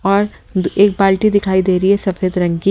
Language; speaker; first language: Hindi; native; Hindi